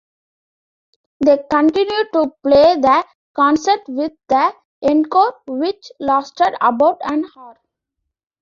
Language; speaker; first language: English; non-native, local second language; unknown